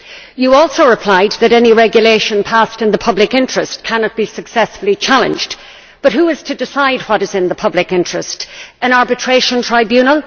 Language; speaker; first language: English; native; English